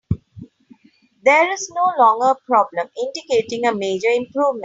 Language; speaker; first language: English; non-native, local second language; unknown